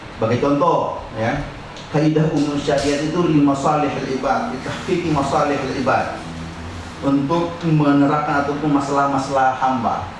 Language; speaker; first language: Indonesian; non-native, local second language; Buginese